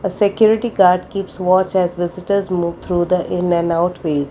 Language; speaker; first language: English; non-native, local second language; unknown